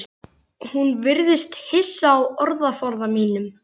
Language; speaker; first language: Icelandic; native; Icelandic